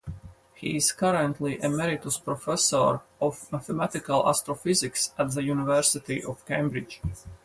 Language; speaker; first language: English; non-native, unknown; Latvian